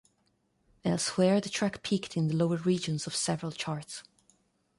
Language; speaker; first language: English; non-native, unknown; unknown